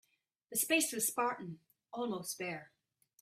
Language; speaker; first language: English; native; English